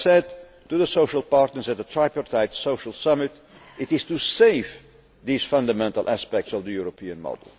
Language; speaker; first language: English; non-native, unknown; Dutch